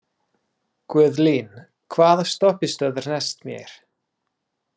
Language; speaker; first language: Icelandic; non-native, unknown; English